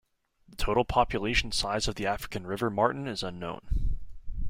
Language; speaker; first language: English; native; English